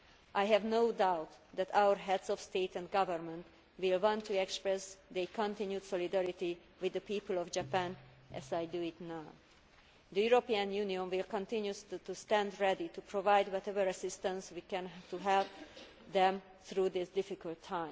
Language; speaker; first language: English; non-native, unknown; Hungarian